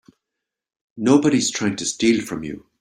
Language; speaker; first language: English; native; English